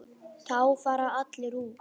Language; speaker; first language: Icelandic; native; Icelandic